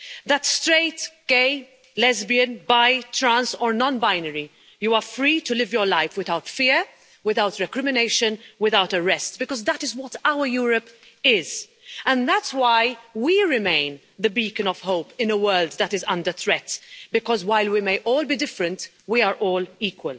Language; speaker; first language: English; non-native, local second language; Maltese